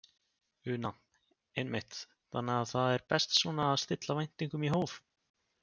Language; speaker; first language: Icelandic; native; Icelandic